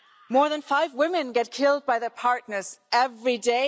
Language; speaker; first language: English; non-native, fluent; German